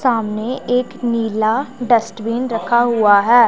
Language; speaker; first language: Hindi; non-native, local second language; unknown